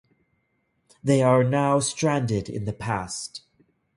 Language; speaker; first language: English; native; English